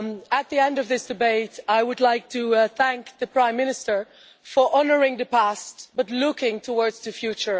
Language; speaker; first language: English; non-native, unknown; Dutch